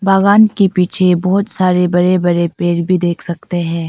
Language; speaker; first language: Hindi; non-native, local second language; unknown